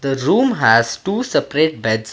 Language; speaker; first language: English; non-native, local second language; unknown